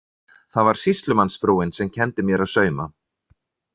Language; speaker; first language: Icelandic; native; Icelandic